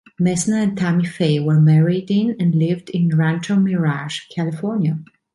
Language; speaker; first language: English; non-native, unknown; Italian